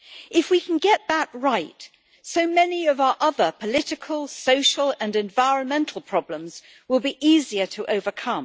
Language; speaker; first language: English; native; English